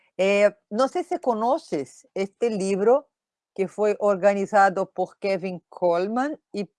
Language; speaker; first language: Spanish; non-native, related language; Portuguese